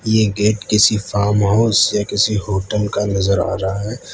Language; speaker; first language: Hindi; non-native, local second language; Gujarati